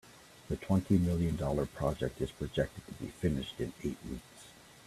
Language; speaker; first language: English; native; English